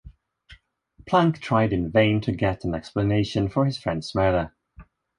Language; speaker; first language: English; non-native, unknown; Swedish